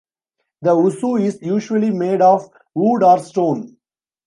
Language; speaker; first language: English; non-native, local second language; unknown